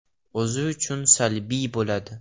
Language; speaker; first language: Uzbek; non-native, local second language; Russian